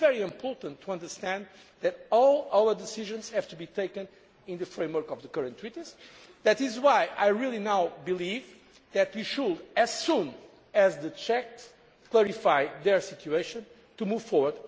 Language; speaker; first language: English; non-native, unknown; Portuguese